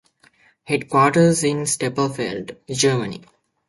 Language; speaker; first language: English; native; English